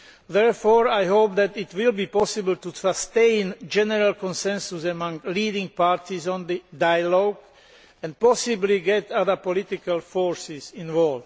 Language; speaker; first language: English; non-native, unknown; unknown